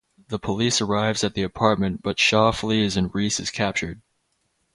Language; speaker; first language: English; native; English